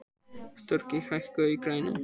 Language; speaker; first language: Icelandic; native; Icelandic